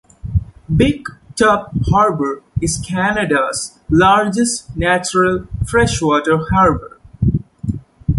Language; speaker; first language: English; non-native, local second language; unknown